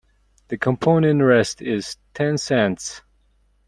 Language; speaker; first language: English; non-native, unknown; Mongolian